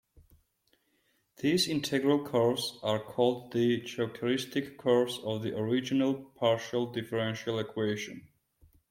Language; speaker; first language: English; non-native, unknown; Georgian